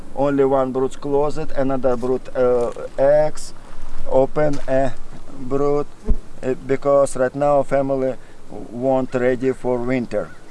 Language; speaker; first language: English; non-native, learner; Russian